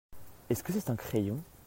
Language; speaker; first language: French; native; French